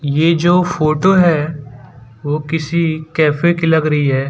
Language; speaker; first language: Hindi; non-native, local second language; Gujarati